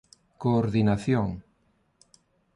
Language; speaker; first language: Galician; non-native, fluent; Spanish